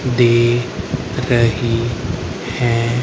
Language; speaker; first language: Hindi; native; Hindi